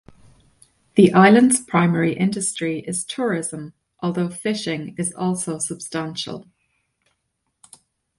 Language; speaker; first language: English; native; English